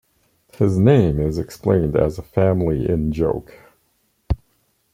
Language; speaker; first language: English; native; English